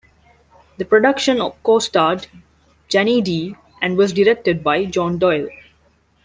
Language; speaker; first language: English; non-native, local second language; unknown